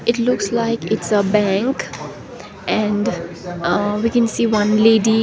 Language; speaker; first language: English; non-native, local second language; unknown